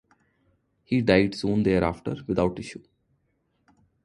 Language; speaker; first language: English; non-native, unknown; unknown